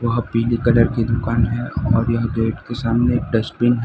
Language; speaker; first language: Hindi; non-native, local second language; Gujarati